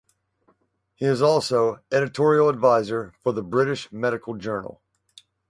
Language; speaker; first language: English; native; English